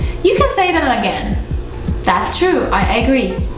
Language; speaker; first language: English; non-native, fluent; Turkish